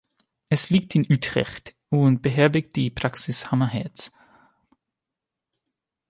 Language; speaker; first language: German; non-native, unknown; Hungarian